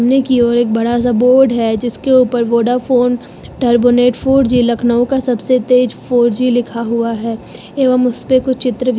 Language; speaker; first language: Hindi; native; Hindi